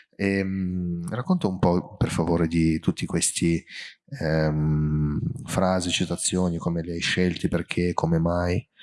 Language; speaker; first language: Italian; non-native, fluent; Romanian